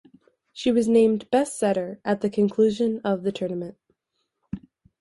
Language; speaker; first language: English; native; English